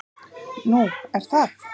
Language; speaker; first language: Icelandic; native; Icelandic